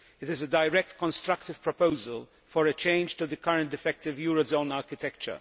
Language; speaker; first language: English; non-native, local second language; Maltese